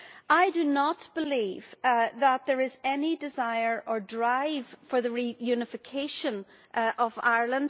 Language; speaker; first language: English; native; English